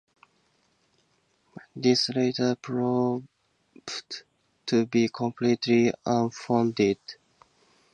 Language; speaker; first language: English; native; English